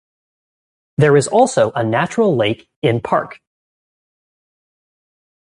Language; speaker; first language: English; native; English